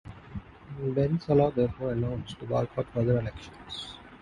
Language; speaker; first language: English; non-native, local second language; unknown